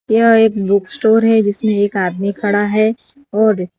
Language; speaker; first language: Hindi; non-native, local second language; Gujarati